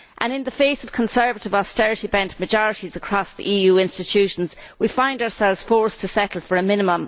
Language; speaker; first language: English; native; English